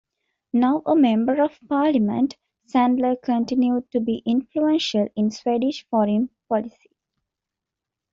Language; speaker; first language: English; non-native, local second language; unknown